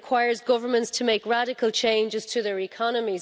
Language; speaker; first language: English; native; English